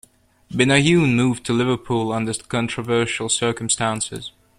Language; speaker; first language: English; native; English